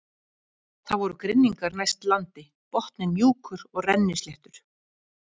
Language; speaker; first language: Icelandic; native; Icelandic